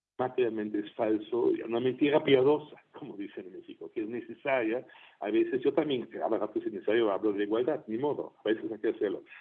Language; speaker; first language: Spanish; non-native, fluent; German